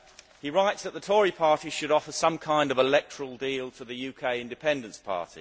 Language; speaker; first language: English; native; English